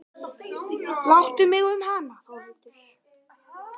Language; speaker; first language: Icelandic; native; Icelandic